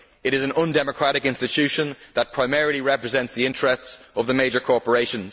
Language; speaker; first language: English; native; English